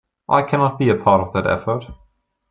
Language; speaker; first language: English; non-native, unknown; German